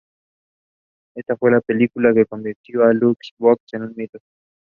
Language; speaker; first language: English; non-native, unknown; Spanish